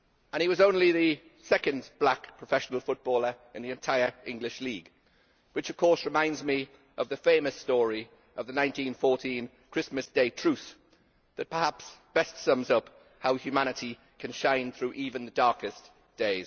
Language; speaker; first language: English; native; English